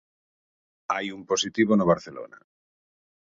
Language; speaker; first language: Galician; native; Galician